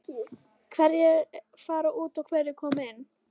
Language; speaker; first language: Icelandic; native; Icelandic